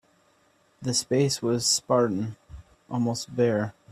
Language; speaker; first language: English; native; English